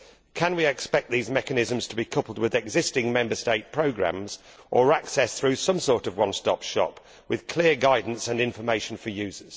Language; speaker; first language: English; native; English